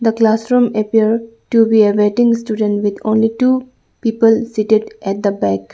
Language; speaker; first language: English; non-native, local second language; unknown